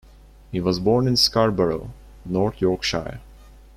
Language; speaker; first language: English; non-native, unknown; Turkish